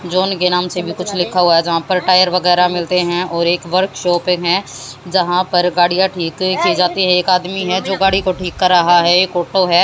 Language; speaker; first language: Hindi; native; Hindi